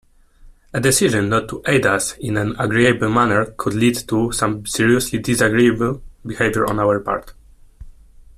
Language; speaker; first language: English; non-native, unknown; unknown